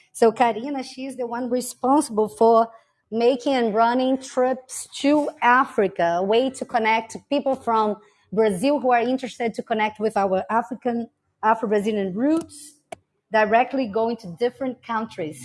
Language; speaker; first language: English; non-native, fluent; Portuguese